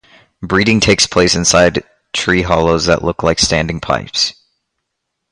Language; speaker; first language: English; native; English